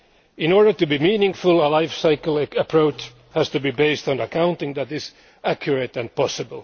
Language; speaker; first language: English; non-native, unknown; Finnish